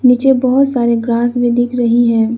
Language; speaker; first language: Hindi; non-native, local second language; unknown